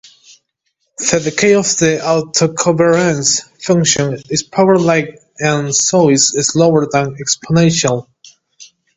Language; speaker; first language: English; native; English